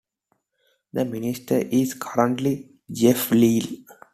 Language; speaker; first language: English; non-native, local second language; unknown